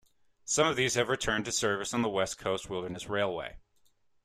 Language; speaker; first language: English; native; English